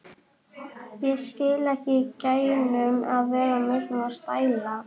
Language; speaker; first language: Icelandic; native; Icelandic